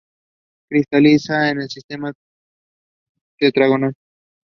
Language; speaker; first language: English; non-native, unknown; Spanish